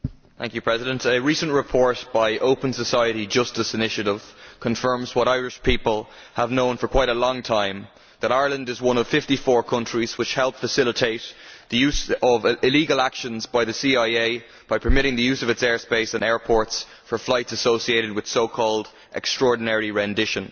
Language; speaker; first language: English; native; English